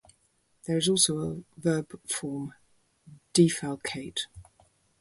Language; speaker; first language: English; native; English